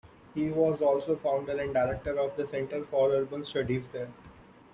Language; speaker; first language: English; non-native, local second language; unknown